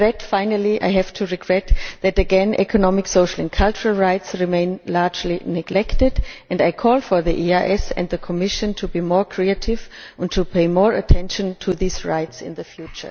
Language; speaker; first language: English; non-native, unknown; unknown